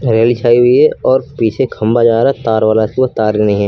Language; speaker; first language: Hindi; native; Hindi